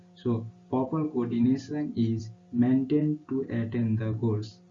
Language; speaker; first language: English; non-native, local second language; Nepali